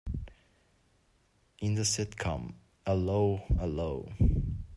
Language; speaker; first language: English; non-native, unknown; Chinese